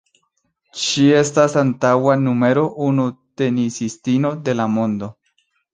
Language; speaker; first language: Esperanto; non-native, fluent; Spanish